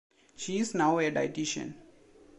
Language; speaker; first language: English; non-native, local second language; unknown